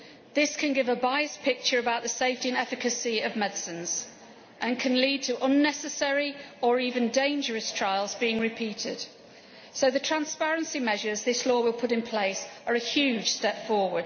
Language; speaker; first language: English; native; English